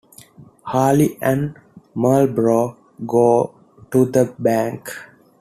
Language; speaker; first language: English; non-native, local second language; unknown